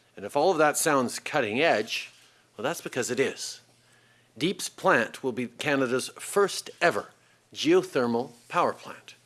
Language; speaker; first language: English; native; English